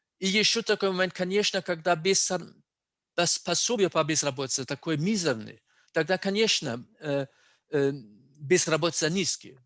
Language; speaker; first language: Russian; non-native, fluent; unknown